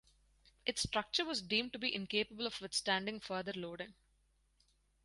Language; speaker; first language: English; non-native, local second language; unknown